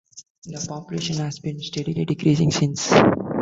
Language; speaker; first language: English; non-native, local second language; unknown